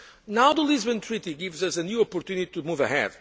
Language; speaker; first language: English; non-native, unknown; Portuguese